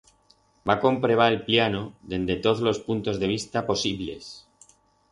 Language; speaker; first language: Aragonese; non-native, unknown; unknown